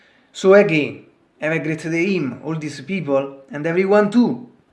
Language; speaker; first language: English; non-native, learner; Italian